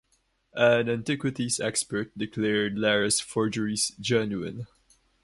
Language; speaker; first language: English; non-native, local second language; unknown